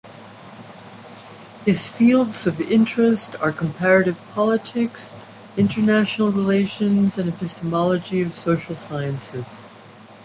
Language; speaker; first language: English; native; English